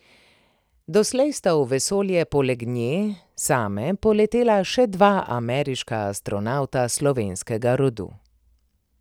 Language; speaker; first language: Slovenian; native; Slovenian